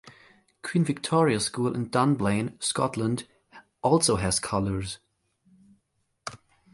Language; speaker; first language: English; non-native, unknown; German